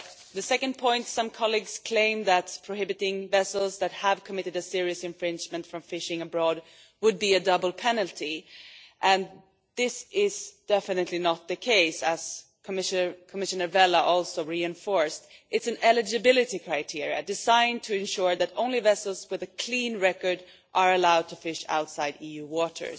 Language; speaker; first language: English; non-native, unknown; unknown